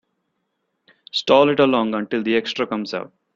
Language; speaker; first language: English; non-native, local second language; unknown